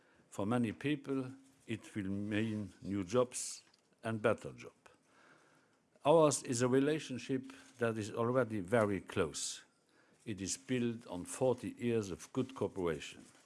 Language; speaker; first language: English; non-native, fluent; Luxembourgish